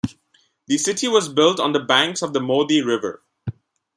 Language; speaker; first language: English; non-native, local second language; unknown